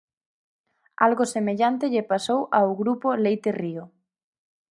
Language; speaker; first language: Galician; native; Galician